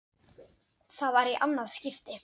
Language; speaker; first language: Icelandic; non-native, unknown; Dutch